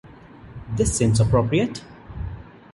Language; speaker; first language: English; non-native, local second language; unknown